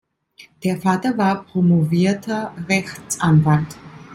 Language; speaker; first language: German; non-native, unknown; Italian